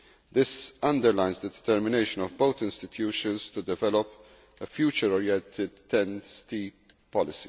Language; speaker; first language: English; non-native, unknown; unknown